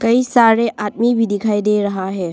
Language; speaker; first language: Hindi; non-native, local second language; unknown